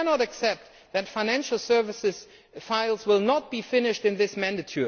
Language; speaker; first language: English; non-native, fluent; German